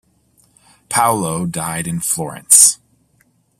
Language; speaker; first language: English; native; English